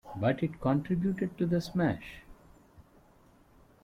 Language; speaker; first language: English; non-native, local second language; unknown